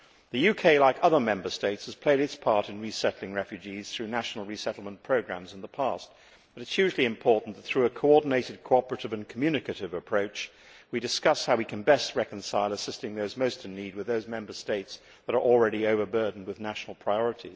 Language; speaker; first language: English; native; English